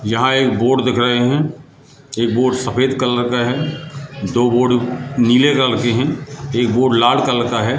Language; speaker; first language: Hindi; native; Hindi